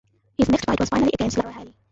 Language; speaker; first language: English; non-native, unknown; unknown